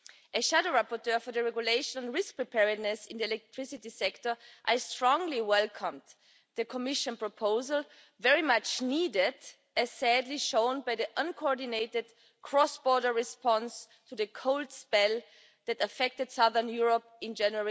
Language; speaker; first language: English; non-native, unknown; German